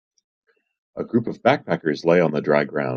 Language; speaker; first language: English; native; English